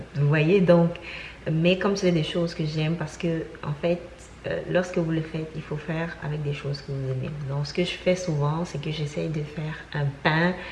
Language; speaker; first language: French; non-native, local second language; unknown